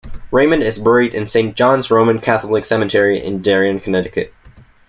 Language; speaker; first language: English; native; English